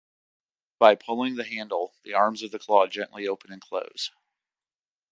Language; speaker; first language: English; native; English